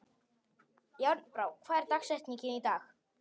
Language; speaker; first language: Icelandic; non-native, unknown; Polish